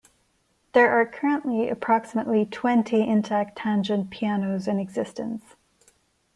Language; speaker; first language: English; non-native, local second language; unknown